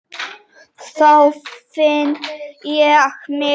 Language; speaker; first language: Icelandic; non-native, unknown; Czech